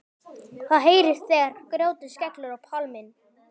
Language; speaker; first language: Icelandic; native; Icelandic